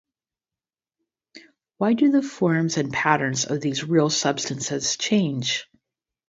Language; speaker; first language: English; native; English